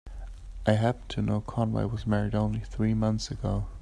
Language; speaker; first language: English; non-native, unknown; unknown